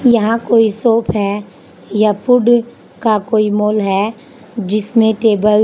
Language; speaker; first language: Hindi; native; Hindi